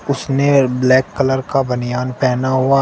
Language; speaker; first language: Hindi; native; Hindi